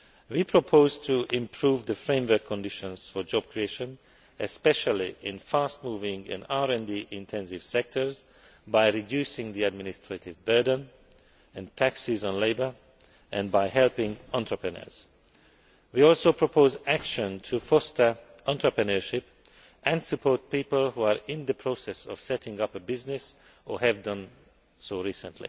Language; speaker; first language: English; non-native, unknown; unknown